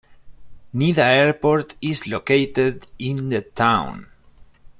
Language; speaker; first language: English; non-native, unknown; Spanish